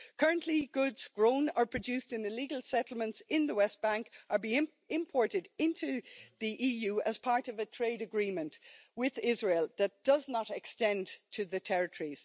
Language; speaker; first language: English; native; English